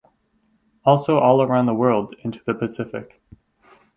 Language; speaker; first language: English; native; English